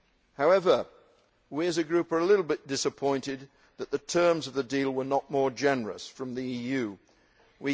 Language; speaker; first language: English; native; English